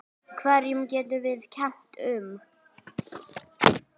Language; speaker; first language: Icelandic; native; Icelandic